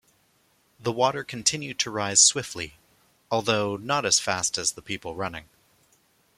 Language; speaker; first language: English; native; English